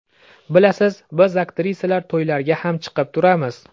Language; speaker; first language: Uzbek; native; Uzbek